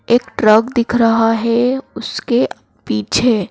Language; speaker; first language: Hindi; native; Hindi